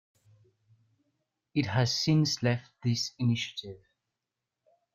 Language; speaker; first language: English; non-native, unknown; French